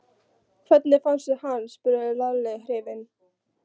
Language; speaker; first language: Icelandic; non-native, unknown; Polish